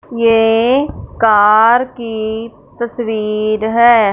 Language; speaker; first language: Hindi; non-native, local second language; Punjabi